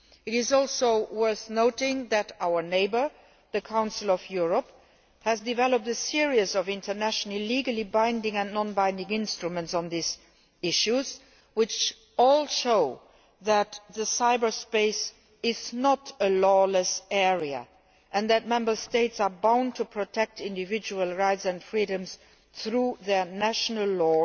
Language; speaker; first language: English; non-native, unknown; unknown